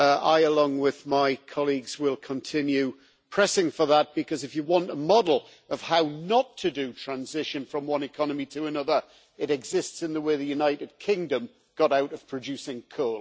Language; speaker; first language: English; native; English